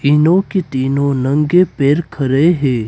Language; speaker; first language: Hindi; non-native, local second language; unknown